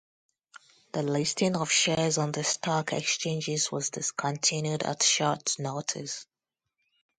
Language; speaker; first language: English; non-native, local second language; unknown